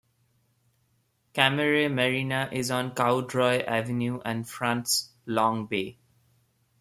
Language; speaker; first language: English; non-native, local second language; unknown